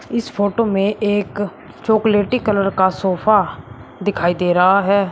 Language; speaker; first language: Hindi; native; Hindi